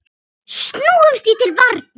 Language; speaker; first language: Icelandic; native; Icelandic